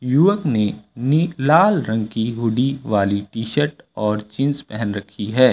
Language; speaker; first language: Hindi; native; Hindi